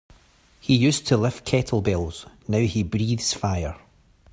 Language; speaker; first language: English; native; English